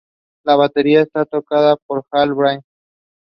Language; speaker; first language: English; non-native, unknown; Spanish